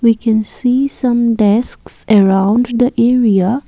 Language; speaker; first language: English; non-native, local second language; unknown